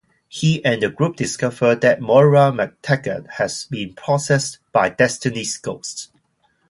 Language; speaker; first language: English; non-native, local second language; Cantonese